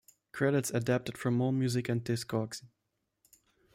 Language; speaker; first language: English; non-native, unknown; German